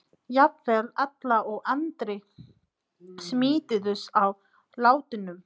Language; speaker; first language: Icelandic; non-native, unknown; Nepali